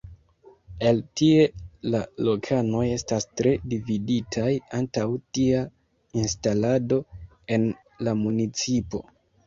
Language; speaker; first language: Esperanto; non-native, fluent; Kinyarwanda